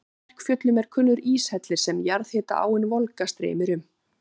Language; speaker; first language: Icelandic; native; Icelandic